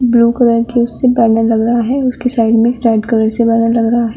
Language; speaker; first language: Hindi; native; Hindi